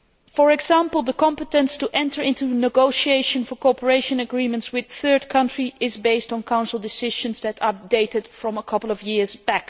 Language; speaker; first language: English; non-native, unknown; Dutch